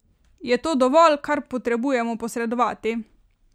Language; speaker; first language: Slovenian; native; Slovenian